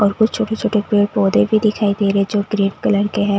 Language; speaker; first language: Hindi; native; Hindi